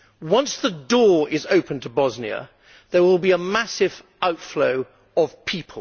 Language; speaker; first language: English; native; English